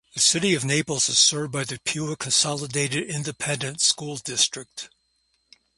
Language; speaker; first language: English; native; English